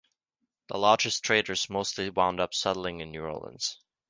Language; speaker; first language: English; non-native, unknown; Japanese